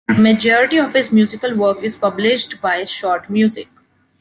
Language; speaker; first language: English; non-native, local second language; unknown